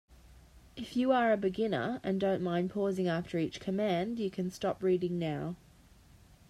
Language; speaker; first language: English; native; English